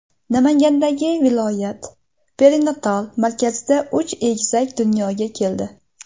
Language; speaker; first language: Uzbek; native; Uzbek